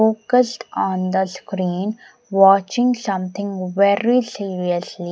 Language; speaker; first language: English; non-native, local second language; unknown